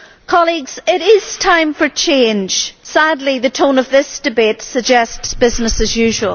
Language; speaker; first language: English; native; English